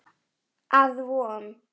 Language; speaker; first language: Icelandic; non-native, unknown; Polish